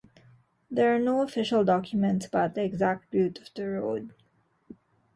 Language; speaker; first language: English; non-native, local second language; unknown